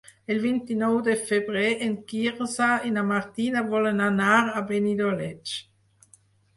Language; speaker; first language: Catalan; non-native, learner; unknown